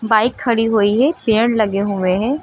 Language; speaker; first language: Hindi; native; Hindi